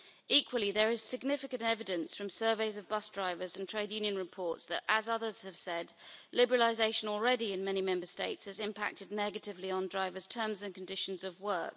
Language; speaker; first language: English; native; English